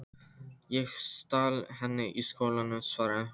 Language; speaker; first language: Icelandic; non-native, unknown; Polish